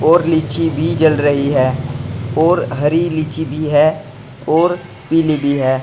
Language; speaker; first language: Hindi; native; Hindi